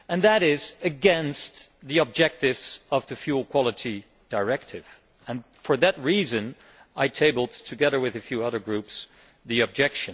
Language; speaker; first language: English; non-native, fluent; Dutch